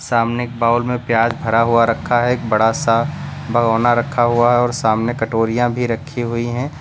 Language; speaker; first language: Hindi; native; Hindi